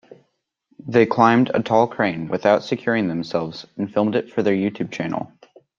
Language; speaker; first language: English; native; English